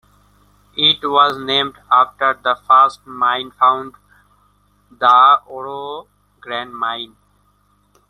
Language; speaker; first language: English; non-native, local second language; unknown